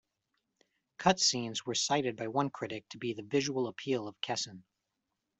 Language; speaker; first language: English; native; English